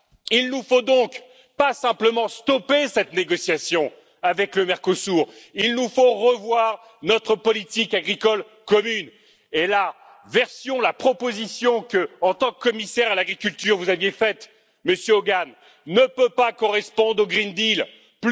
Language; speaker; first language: French; native; French